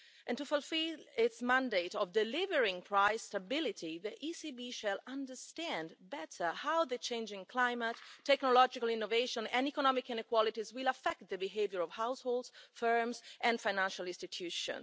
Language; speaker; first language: English; non-native, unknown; Italian